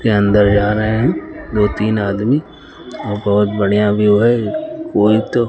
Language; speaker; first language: Hindi; native; Hindi